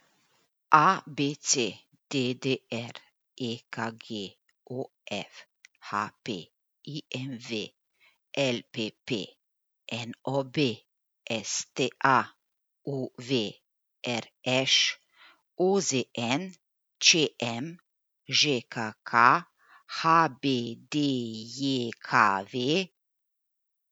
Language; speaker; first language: Slovenian; native; Slovenian